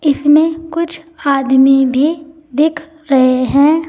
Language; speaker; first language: Hindi; native; Hindi